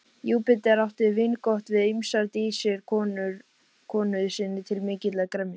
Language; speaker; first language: Icelandic; native; Icelandic